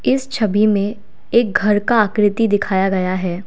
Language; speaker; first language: Hindi; non-native, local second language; Assamese